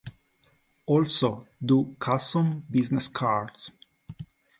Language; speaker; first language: English; non-native, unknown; Italian